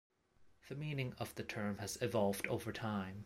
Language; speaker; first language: English; non-native, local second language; Cantonese